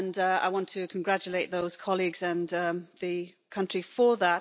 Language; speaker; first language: English; native; English